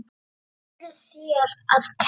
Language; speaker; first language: Icelandic; native; Icelandic